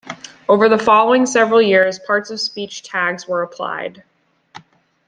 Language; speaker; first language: English; native; English